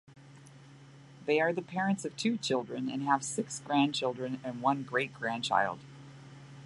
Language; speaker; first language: English; native; English